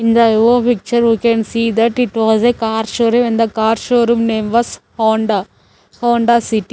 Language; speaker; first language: English; non-native, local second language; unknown